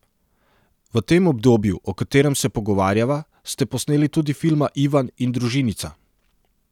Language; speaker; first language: Slovenian; non-native, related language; Serbian